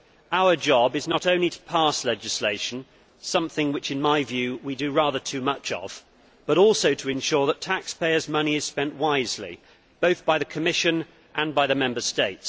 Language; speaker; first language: English; native; English